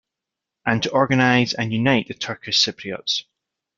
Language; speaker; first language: English; native; English